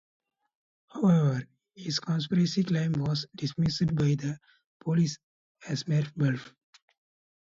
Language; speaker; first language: English; non-native, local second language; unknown